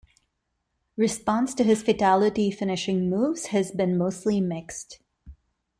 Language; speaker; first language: English; non-native, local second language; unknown